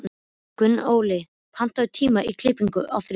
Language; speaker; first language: Icelandic; native; Icelandic